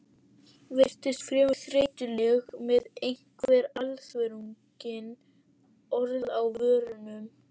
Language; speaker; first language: Icelandic; native; Icelandic